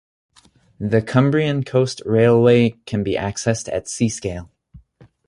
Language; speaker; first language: English; native; English